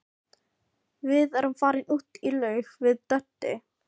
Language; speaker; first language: Icelandic; non-native, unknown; Filipino